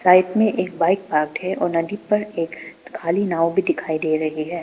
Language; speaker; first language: Hindi; non-native, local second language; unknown